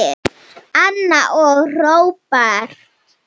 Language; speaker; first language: Icelandic; non-native, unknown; Slovenian